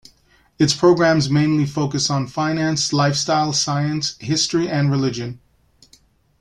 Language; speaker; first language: English; native; English